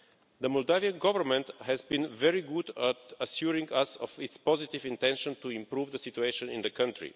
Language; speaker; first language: English; non-native, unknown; Bulgarian